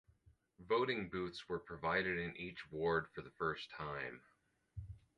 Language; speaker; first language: English; native; English